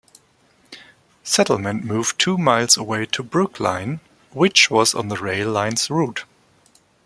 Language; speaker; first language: English; non-native, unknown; German